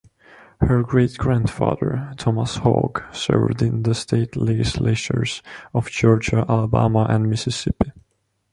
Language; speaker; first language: English; non-native, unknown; Estonian